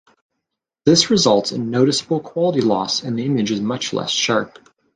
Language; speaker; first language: English; native; English